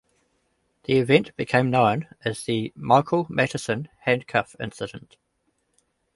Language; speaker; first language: English; native; English